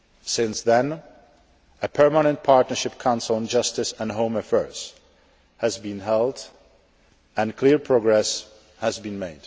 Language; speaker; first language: English; non-native, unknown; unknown